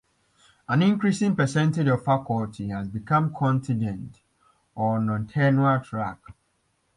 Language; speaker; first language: English; native; English